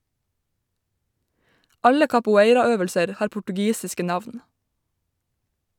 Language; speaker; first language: Norwegian; native; Norwegian